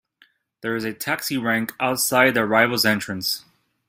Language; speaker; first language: English; native; English